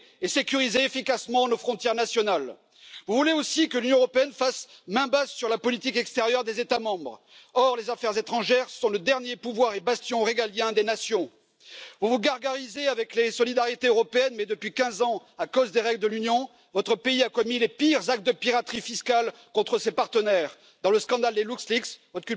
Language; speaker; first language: English; native; English